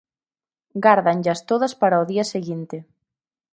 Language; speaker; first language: Galician; native; Galician